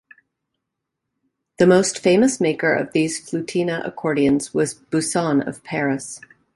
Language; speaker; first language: English; native; English